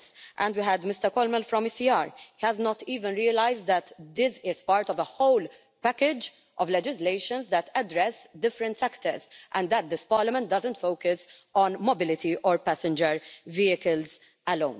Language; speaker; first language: English; non-native, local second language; Maltese